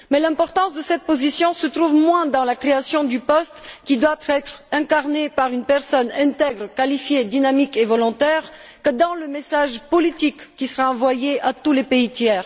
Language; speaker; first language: French; non-native, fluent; Bulgarian